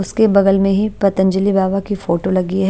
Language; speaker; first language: Hindi; non-native, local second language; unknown